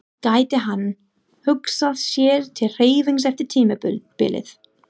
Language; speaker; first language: Icelandic; non-native, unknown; English